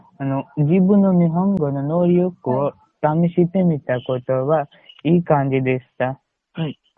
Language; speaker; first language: Japanese; non-native, learner; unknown